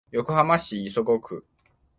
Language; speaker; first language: Japanese; non-native, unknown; Chinese